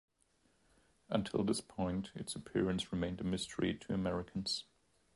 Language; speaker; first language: English; non-native, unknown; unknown